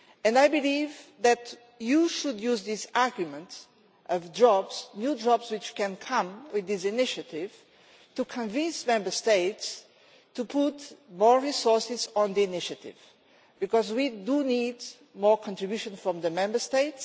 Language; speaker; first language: English; non-native, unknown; Portuguese